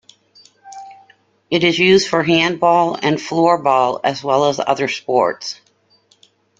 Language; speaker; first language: English; native; English